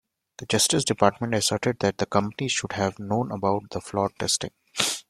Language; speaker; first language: English; non-native, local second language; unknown